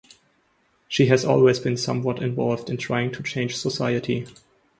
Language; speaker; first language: English; non-native, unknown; German